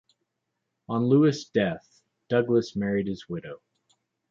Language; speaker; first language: English; native; English